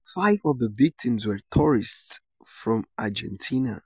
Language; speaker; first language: English; non-native, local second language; Yoruba